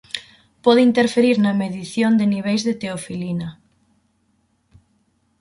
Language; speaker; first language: Galician; native; Galician